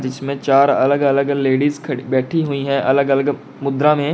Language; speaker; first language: Hindi; native; Hindi